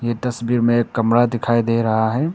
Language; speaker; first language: Hindi; non-native, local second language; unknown